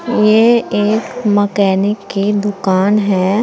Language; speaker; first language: Hindi; native; Hindi